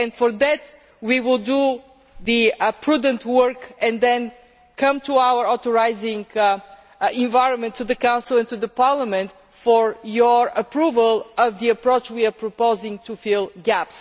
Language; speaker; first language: English; non-native, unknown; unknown